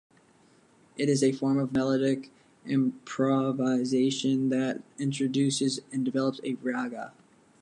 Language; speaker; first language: English; native; English